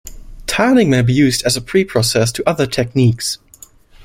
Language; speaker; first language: English; non-native, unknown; German